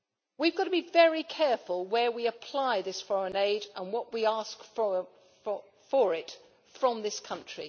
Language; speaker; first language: English; native; English